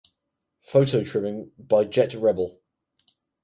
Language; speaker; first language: English; native; English